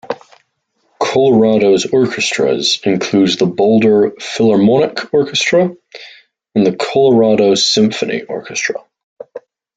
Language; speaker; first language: English; native; English